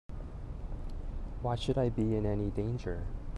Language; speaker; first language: English; native; English